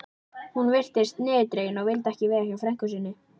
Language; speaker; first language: Icelandic; native; Icelandic